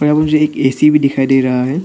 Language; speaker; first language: Hindi; non-native, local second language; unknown